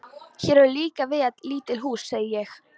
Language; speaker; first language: Icelandic; non-native, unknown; Polish